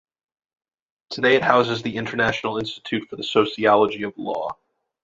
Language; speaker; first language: English; native; English